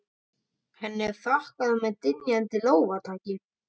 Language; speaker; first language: Icelandic; native; Icelandic